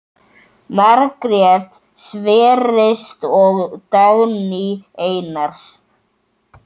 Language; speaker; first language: Icelandic; native; Icelandic